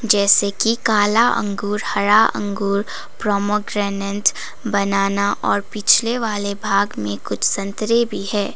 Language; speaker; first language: Hindi; non-native, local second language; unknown